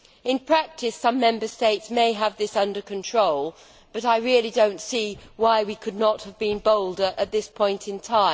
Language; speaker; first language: English; native; English